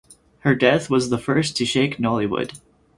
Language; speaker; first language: English; native; English